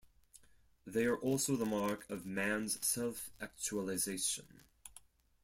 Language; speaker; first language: English; non-native, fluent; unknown